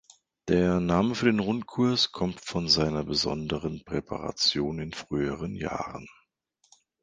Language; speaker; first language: German; native; German